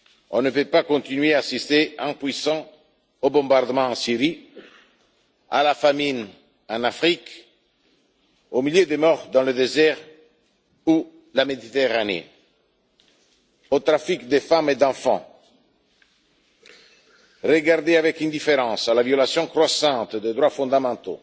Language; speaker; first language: French; non-native, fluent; Italian